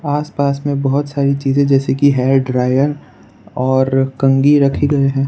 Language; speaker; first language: Hindi; non-native, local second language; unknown